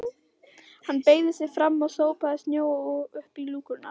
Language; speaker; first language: Icelandic; native; Icelandic